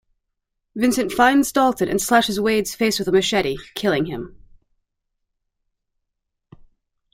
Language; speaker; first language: English; native; English